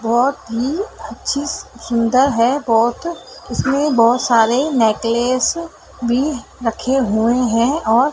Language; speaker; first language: Hindi; native; Hindi